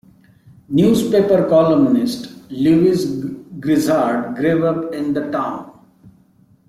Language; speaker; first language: English; non-native, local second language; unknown